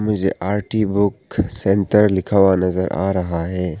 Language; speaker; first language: Hindi; non-native, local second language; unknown